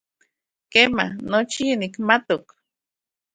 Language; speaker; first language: Central Puebla Nahuatl; native; Central Puebla Nahuatl